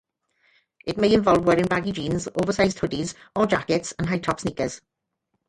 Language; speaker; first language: English; native; English